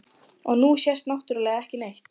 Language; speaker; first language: Icelandic; native; Icelandic